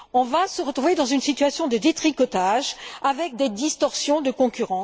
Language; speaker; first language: French; native; French